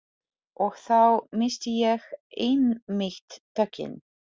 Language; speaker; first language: Icelandic; non-native, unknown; Polish